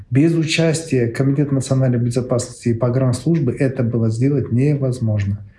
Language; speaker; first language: Russian; native; Russian